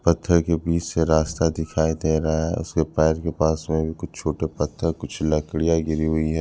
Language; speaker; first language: Hindi; non-native, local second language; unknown